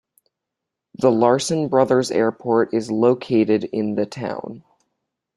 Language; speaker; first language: English; native; English